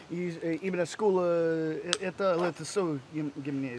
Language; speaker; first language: Russian; non-native, learner; English